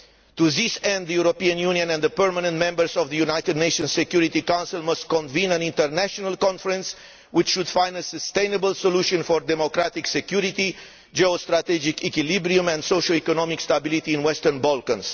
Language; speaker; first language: English; non-native, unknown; Romanian